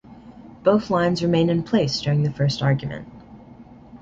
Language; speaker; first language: English; native; English